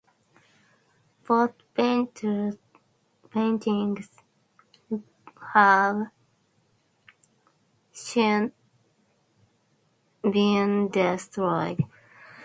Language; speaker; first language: English; non-native, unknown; Japanese